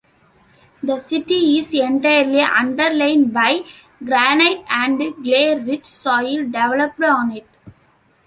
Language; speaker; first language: English; non-native, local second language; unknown